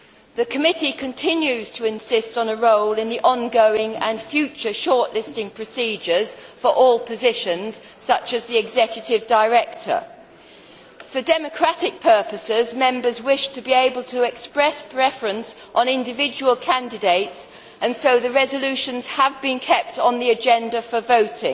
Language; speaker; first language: English; native; English